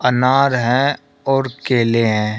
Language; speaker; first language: Hindi; native; Hindi